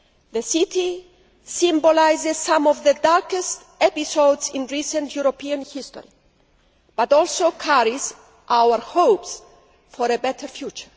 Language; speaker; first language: English; non-native, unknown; Greek